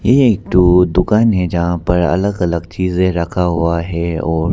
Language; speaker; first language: Hindi; non-native, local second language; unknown